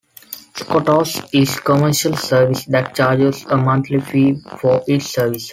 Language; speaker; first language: English; non-native, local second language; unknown